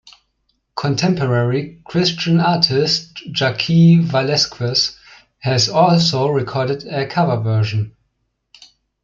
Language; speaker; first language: English; non-native, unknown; German